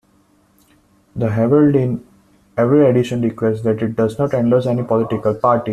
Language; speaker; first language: English; non-native, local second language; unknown